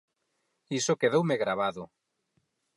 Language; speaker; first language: Galician; non-native, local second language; Spanish